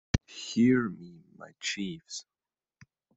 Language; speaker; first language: English; non-native, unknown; German